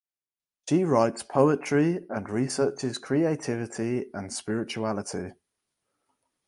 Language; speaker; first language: English; native; English